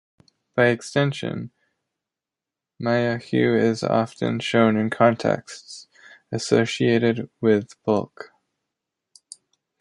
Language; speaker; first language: English; native; English